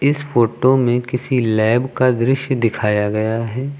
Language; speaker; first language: Hindi; native; Hindi